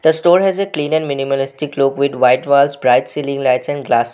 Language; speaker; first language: English; non-native, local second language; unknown